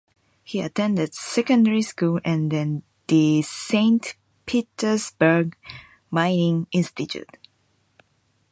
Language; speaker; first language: English; non-native, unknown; Japanese